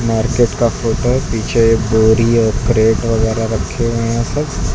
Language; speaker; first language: Hindi; native; Hindi